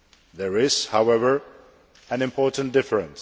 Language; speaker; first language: English; non-native, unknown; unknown